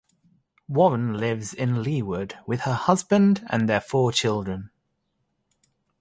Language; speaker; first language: English; native; English